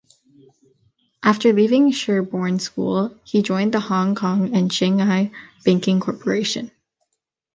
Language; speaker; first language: English; native; English